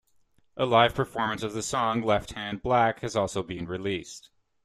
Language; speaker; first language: English; native; English